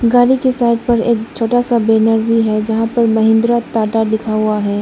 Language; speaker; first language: Hindi; non-native, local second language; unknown